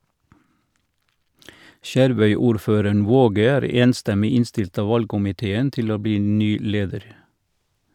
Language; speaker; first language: Norwegian; native; Norwegian